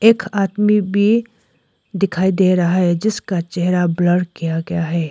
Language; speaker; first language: Hindi; non-native, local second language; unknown